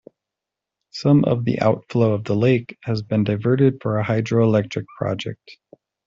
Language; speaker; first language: English; native; English